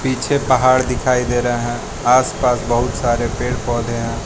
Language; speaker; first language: Hindi; non-native, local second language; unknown